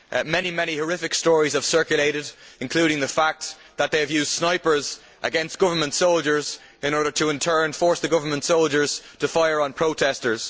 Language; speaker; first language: English; native; English